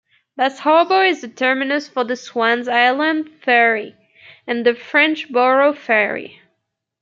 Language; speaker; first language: English; native; English